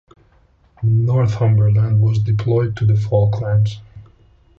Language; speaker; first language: English; native; English